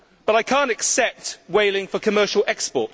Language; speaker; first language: English; native; English